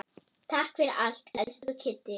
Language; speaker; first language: Icelandic; non-native, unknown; German